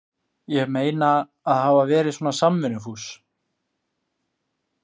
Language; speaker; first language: Icelandic; native; Icelandic